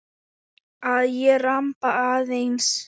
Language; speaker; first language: Icelandic; non-native, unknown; Thai